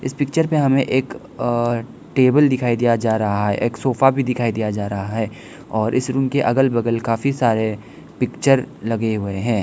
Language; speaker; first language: Hindi; non-native, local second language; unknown